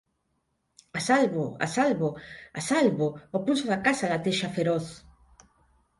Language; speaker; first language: Galician; non-native, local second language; Spanish